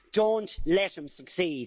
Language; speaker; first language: English; native; English